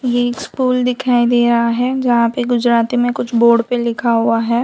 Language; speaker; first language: Hindi; non-native, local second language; Gujarati